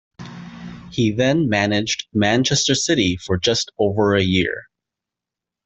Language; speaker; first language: English; native; English